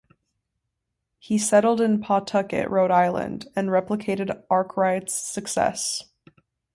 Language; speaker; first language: English; native; English